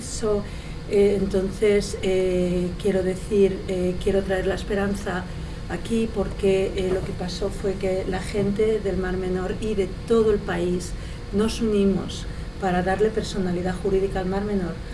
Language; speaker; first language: Spanish; native; Spanish